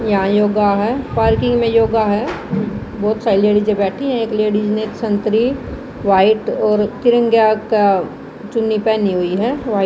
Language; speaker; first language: Hindi; native; Hindi